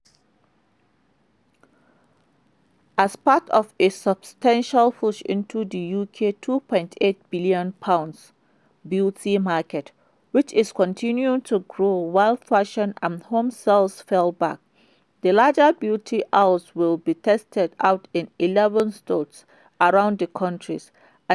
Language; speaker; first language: English; non-native, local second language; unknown